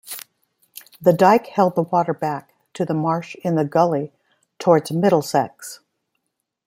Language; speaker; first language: English; native; English